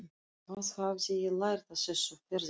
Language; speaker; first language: Icelandic; non-native, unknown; Russian